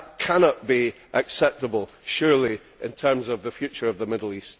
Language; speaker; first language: English; native; English